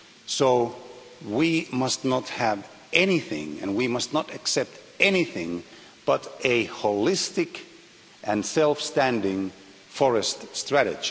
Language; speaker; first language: English; non-native, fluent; Finnish